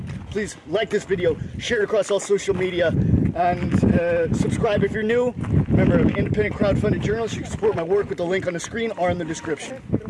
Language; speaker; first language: English; native; English